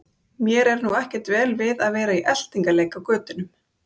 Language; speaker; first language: Icelandic; native; Icelandic